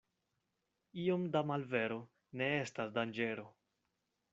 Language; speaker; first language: Esperanto; non-native, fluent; Spanish